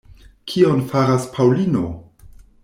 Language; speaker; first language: Esperanto; non-native, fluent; German